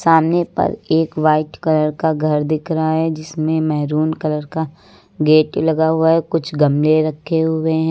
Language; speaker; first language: Hindi; native; Hindi